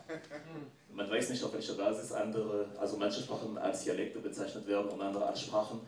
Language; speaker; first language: German; non-native, fluent; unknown